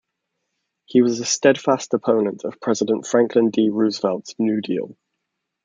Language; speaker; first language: English; native; English